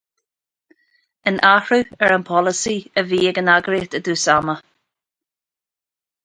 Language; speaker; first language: Irish; native; Irish